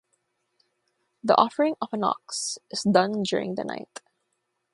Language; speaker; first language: English; non-native, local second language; Filipino